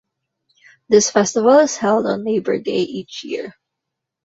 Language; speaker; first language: English; non-native, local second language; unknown